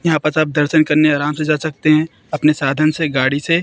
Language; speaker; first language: Hindi; native; Hindi